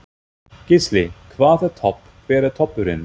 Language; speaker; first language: Icelandic; non-native, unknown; German